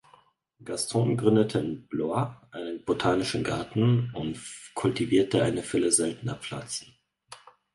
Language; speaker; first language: German; native; German